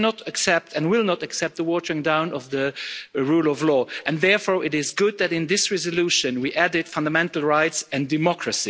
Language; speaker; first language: English; non-native, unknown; Luxembourgish